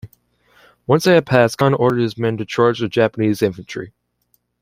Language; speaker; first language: English; native; English